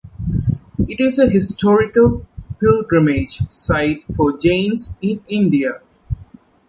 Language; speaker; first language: English; non-native, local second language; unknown